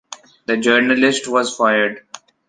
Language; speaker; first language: English; non-native, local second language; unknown